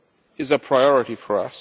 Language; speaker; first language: English; non-native, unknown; Lithuanian